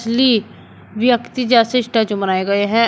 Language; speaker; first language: Hindi; native; Hindi